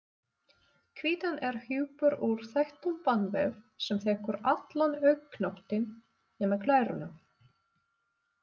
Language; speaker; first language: Icelandic; non-native, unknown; Russian